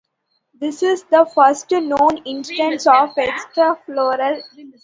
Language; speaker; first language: English; non-native, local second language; Tamil